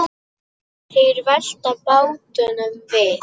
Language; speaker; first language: Icelandic; non-native, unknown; Polish